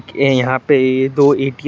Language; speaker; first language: Hindi; non-native, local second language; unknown